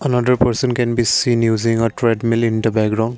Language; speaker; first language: English; non-native, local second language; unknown